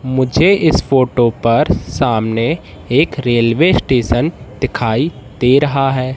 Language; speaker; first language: Hindi; native; Hindi